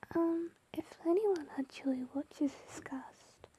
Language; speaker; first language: English; native; English